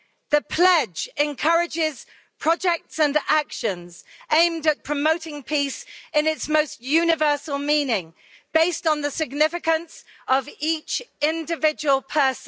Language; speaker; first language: English; native; English